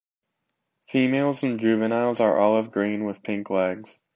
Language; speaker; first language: English; native; English